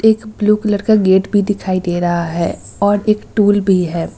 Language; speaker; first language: Hindi; native; Hindi